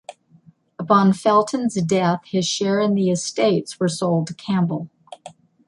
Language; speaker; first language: English; native; English